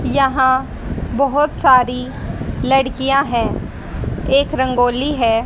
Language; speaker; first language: Hindi; native; Hindi